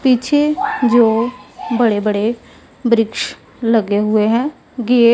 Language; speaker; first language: Hindi; non-native, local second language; Punjabi